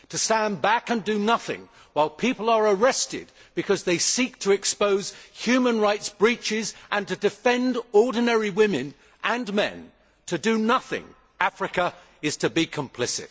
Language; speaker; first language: English; native; English